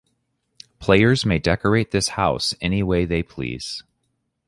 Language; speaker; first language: English; native; English